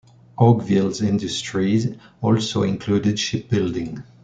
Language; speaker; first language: English; non-native, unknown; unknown